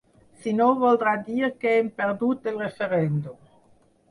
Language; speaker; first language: Catalan; non-native, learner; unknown